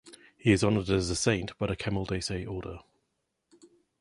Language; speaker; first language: English; native; English